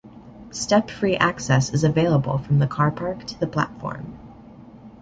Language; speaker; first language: English; native; English